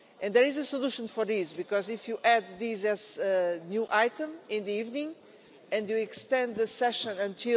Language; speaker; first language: English; non-native, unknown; Portuguese